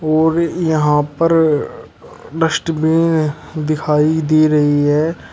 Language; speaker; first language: Hindi; native; Hindi